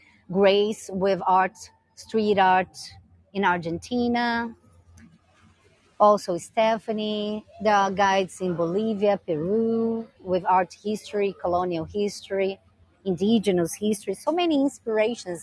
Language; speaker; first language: English; non-native, fluent; Portuguese